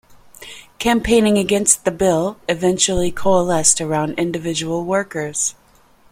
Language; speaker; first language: English; native; English